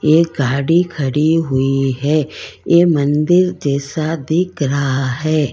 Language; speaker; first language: Hindi; non-native, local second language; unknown